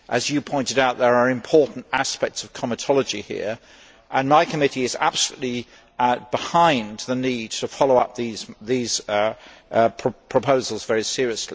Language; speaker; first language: English; native; English